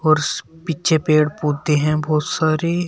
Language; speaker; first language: Hindi; native; Hindi